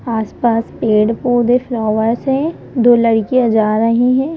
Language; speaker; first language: Hindi; native; Hindi